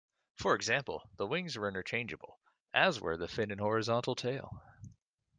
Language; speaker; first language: English; native; English